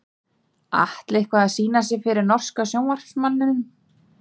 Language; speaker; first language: Icelandic; native; Icelandic